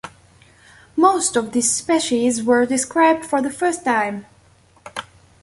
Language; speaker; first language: English; native; English